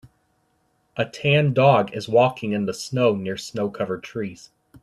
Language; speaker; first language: English; native; English